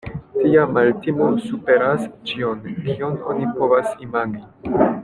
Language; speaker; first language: Esperanto; non-native, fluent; French